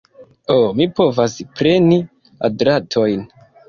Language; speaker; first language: Esperanto; non-native, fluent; Kinyarwanda